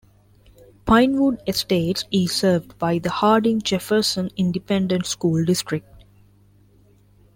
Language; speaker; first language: English; non-native, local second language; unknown